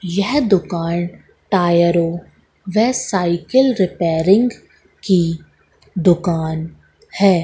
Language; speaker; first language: Hindi; native; Hindi